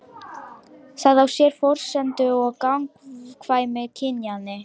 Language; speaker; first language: Icelandic; non-native, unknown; Lithuanian